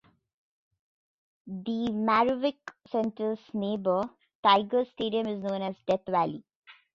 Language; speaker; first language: English; non-native, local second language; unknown